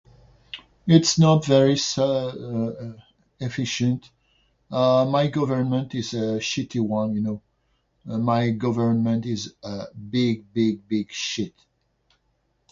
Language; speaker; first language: English; non-native, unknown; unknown